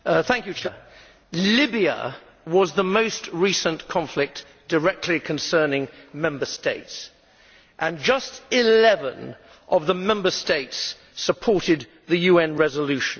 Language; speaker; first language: English; native; English